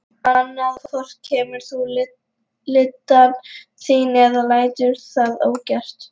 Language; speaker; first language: Icelandic; non-native, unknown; Lithuanian